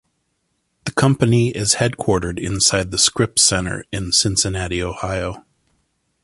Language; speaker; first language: English; native; English